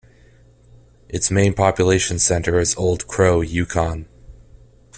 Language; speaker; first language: English; native; English